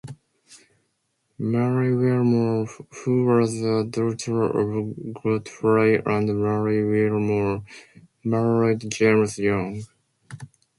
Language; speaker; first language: English; non-native, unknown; Japanese